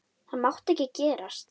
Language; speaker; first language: Icelandic; native; Icelandic